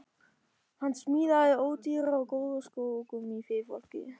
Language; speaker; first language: Icelandic; non-native, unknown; German